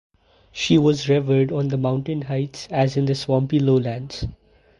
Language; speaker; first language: English; non-native, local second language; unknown